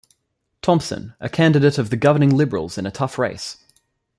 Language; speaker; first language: English; native; English